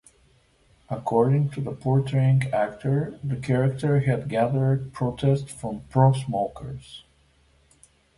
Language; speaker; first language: English; non-native, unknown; Bulgarian